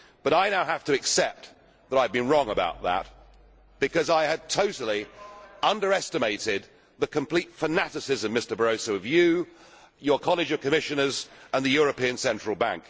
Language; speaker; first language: English; native; English